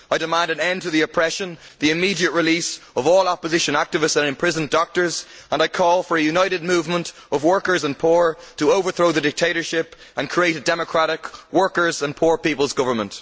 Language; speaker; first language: English; native; English